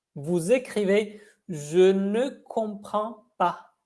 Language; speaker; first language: French; non-native, fluent; Spanish